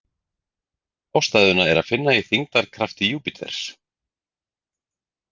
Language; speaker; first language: Icelandic; native; Icelandic